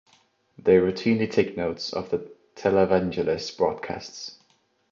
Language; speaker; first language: English; non-native, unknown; Estonian